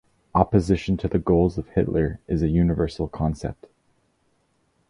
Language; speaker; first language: English; native; English